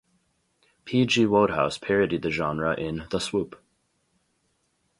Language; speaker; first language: English; native; English